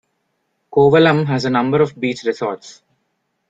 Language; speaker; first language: English; non-native, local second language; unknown